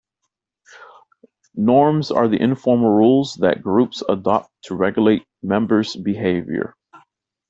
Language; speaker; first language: English; native; English